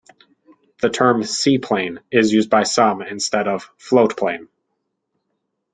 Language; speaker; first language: English; native; English